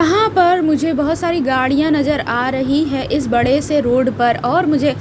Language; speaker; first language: Hindi; native; Hindi